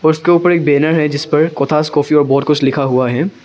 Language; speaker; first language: Hindi; early bilingual, other home language; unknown